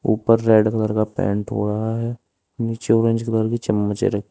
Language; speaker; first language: Hindi; native; Hindi